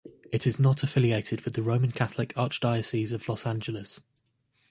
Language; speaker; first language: English; native; English